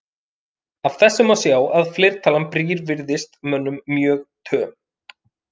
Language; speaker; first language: Icelandic; native; Icelandic